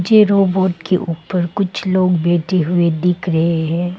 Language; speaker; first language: Hindi; non-native, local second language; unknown